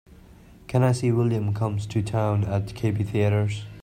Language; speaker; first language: English; non-native, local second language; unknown